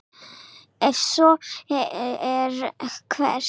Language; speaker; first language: Icelandic; non-native, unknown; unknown